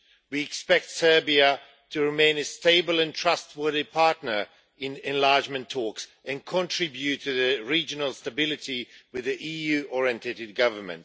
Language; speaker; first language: English; non-native, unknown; Swedish